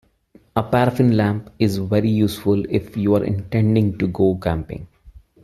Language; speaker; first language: English; non-native, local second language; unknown